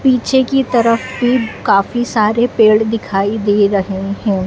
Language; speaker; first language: Hindi; native; Hindi